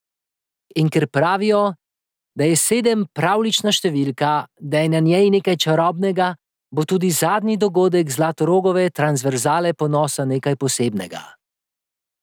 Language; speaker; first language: Slovenian; native; Slovenian